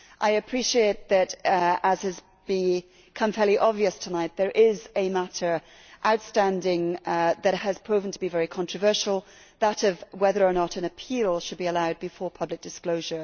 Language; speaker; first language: English; native; English